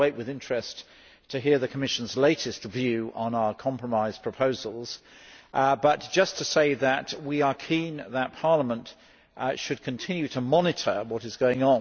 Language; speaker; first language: English; native; English